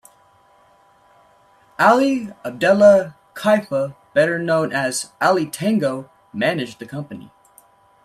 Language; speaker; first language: English; native; English